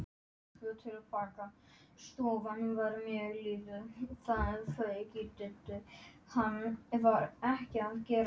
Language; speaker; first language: Icelandic; non-native, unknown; Polish